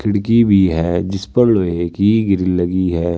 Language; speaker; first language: Hindi; native; Hindi